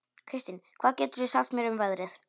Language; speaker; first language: Icelandic; non-native, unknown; Polish